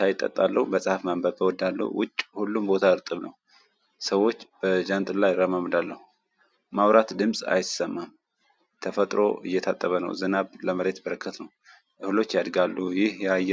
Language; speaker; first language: Amharic; non-native, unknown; Tigrinya